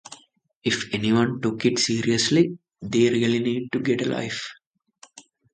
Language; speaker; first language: English; non-native, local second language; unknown